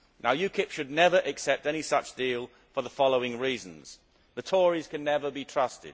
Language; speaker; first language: English; native; English